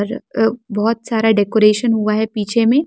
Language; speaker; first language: Hindi; non-native, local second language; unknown